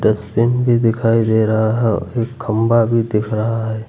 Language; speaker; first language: Hindi; native; Hindi